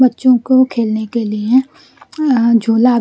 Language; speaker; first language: Hindi; non-native, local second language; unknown